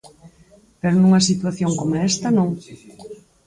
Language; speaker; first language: Galician; native; Galician